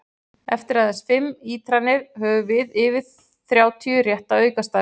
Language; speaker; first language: Icelandic; native; Icelandic